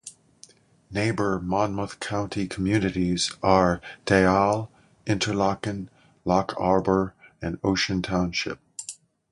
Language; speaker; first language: English; native; English